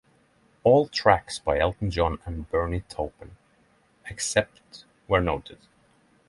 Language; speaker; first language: English; non-native, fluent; Norwegian